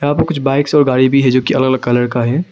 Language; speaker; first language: Hindi; early bilingual, other home language; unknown